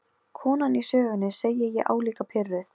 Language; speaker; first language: Icelandic; non-native, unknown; Polish